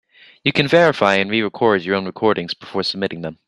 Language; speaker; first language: English; native; English